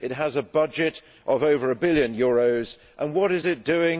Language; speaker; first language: English; native; English